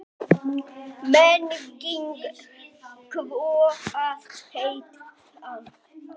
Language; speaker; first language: Icelandic; native; Icelandic